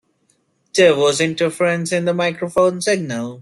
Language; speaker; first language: English; non-native, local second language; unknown